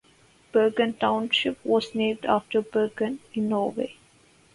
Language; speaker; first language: English; non-native, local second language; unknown